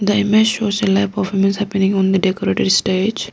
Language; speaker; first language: English; non-native, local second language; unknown